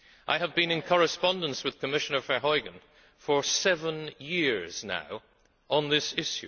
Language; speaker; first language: English; native; English